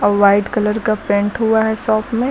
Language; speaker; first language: Hindi; native; Hindi